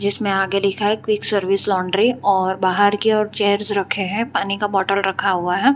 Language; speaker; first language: Hindi; non-native, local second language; Gujarati